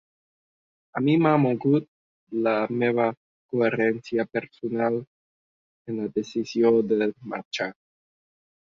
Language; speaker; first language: Catalan; non-native, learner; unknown